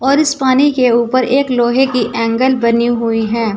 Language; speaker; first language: Hindi; native; Hindi